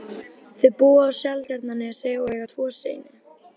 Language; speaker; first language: Icelandic; native; Icelandic